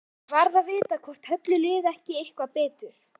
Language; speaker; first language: Icelandic; native; Icelandic